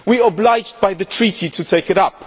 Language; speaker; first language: English; non-native, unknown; Polish